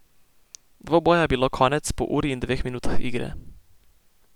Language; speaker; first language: Slovenian; native; Slovenian